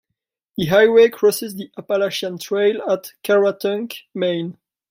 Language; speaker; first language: English; non-native, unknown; French